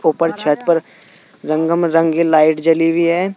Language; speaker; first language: Hindi; native; Hindi